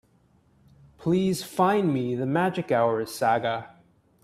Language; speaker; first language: English; native; English